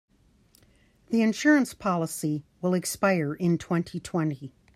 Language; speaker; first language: English; native; English